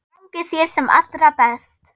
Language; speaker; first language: Icelandic; non-native, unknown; German